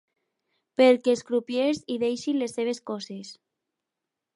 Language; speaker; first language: Catalan; non-native, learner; Spanish